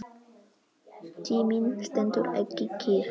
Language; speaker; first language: Icelandic; non-native, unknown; Polish